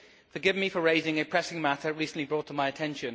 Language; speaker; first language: English; native; English